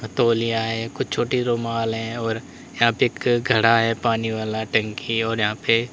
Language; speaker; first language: Hindi; native; Hindi